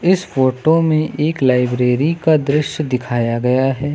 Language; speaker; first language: Hindi; native; Hindi